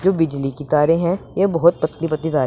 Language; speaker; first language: Hindi; non-native, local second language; Punjabi